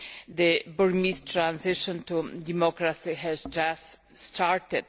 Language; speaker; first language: English; non-native, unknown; Polish